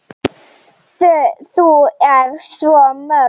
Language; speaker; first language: Icelandic; non-native, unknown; Slovenian